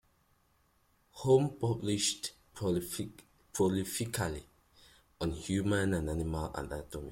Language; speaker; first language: English; native; English